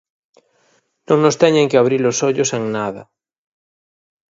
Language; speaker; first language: Galician; native; Galician